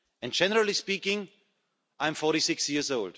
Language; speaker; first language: English; non-native, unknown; German